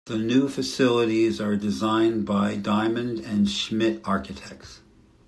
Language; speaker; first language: English; native; English